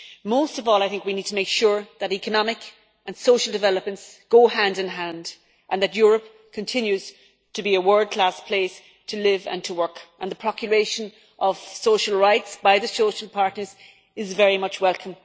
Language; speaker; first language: English; native; English